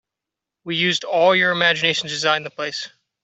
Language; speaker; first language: English; native; English